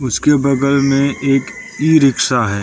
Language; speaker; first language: Hindi; non-native, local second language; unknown